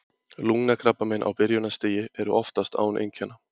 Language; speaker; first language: Icelandic; native; Icelandic